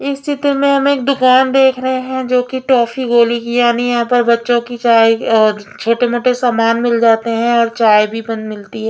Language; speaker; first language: Hindi; non-native, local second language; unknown